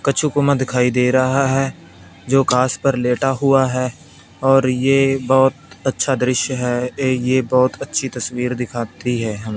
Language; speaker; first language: Hindi; non-native, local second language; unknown